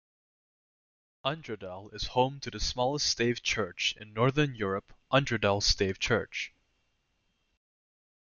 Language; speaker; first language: English; native; English